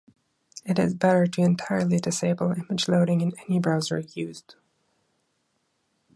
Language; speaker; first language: English; non-native, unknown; German